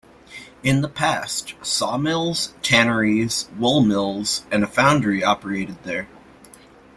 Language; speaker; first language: English; native; English